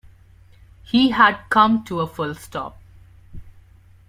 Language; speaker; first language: English; non-native, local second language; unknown